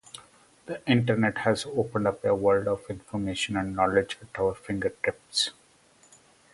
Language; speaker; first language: English; non-native, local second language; Kannada